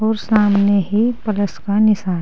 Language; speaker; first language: Hindi; native; Hindi